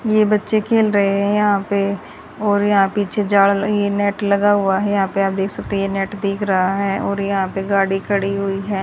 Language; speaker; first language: Hindi; native; Hindi